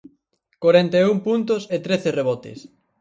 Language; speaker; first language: Galician; native; Galician